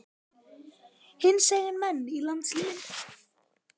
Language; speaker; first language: Icelandic; native; Icelandic